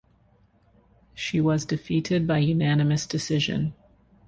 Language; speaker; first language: English; native; English